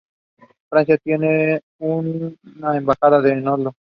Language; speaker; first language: English; non-native, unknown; Spanish